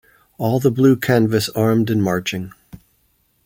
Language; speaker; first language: English; native; English